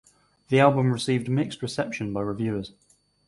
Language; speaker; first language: English; native; English